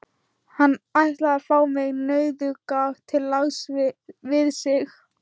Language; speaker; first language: Icelandic; non-native, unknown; Thai